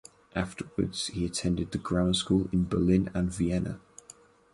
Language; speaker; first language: English; native; English